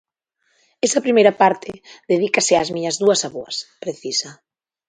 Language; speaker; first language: Galician; native; Galician